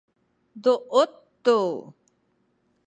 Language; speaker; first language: Sakizaya; non-native, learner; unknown